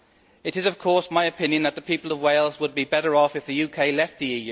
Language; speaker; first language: English; native; English